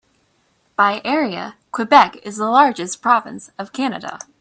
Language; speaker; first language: English; native; English